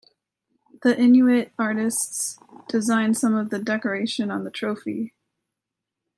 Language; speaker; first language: English; native; English